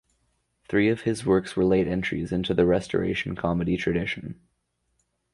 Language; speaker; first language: English; native; English